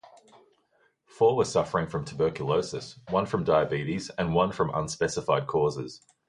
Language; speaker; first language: English; native; English